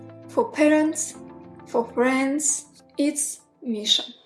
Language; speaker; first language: English; non-native, fluent; Russian